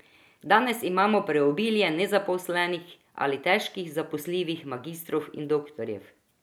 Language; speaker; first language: Slovenian; non-native, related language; Croatian